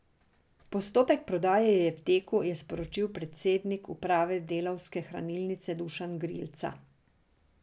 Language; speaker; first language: Slovenian; non-native, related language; Serbian